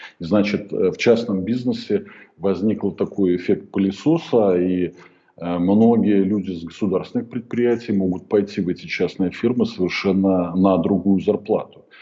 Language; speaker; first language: Russian; native; Russian